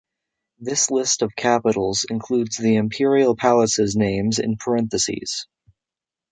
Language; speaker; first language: English; native; English